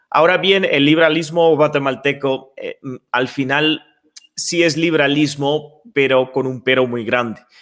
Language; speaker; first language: Spanish; non-native, fluent; Dutch